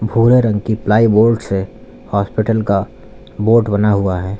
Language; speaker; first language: Hindi; native; Hindi